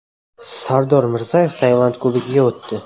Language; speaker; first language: Uzbek; native; Uzbek